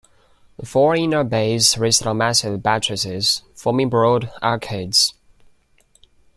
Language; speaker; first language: English; non-native, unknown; Chinese